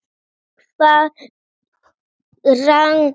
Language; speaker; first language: Icelandic; native; Icelandic